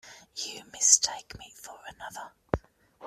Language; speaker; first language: English; native; English